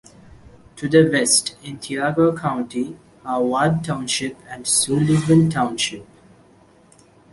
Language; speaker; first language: English; non-native, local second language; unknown